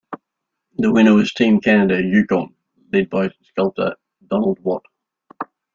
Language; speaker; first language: English; native; English